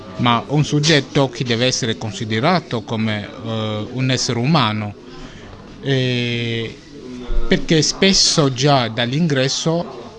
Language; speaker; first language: Italian; non-native, fluent; Sango